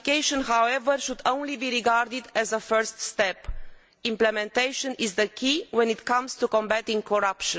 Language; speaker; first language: English; non-native, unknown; Romanian